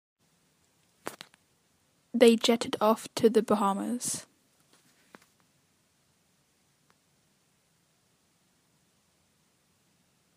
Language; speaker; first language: English; native; English